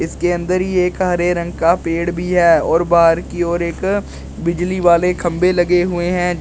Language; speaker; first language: Hindi; native; Hindi